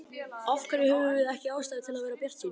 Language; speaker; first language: Icelandic; native; Icelandic